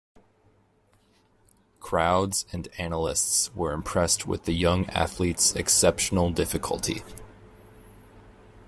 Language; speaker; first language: English; native; English